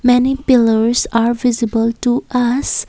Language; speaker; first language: English; non-native, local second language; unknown